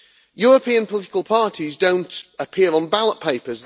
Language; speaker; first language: English; native; English